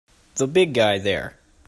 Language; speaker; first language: English; native; English